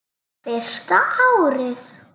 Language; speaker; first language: Icelandic; native; Icelandic